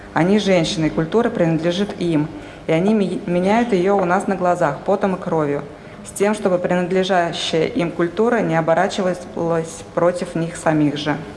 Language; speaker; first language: Russian; native; Russian